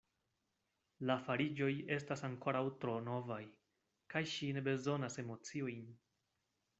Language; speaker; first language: Esperanto; non-native, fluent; Spanish